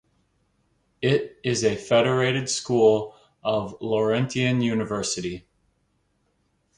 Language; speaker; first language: English; native; English